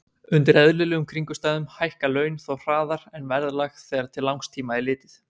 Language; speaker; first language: Icelandic; native; Icelandic